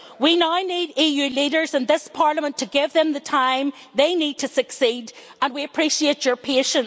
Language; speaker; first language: English; native; English